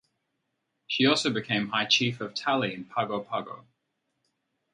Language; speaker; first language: English; native; English